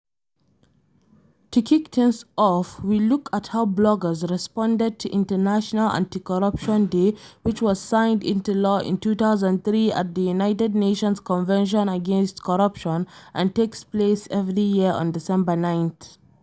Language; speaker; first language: English; non-native, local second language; Hausa